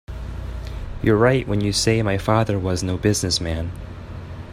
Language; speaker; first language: English; native; English